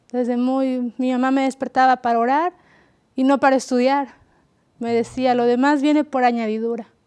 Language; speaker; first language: Spanish; native; Spanish